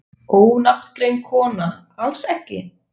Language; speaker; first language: Icelandic; non-native, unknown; Swiss German